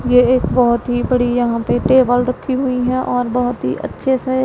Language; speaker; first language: Hindi; non-native, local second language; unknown